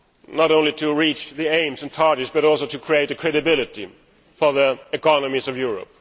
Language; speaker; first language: English; non-native, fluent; Swedish